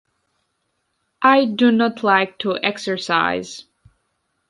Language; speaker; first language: English; non-native, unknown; Georgian